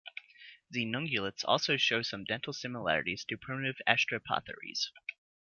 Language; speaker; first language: English; native; English